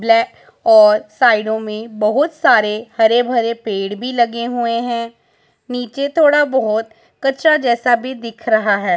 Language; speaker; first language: Hindi; non-native, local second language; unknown